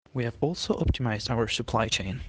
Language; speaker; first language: English; non-native, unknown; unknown